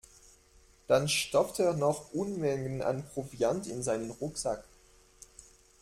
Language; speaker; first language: German; non-native, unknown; French